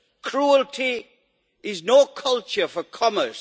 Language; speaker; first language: English; native; English